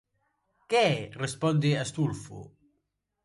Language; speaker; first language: Galician; non-native, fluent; Spanish